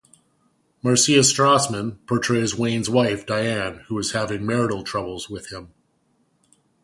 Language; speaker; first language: English; native; English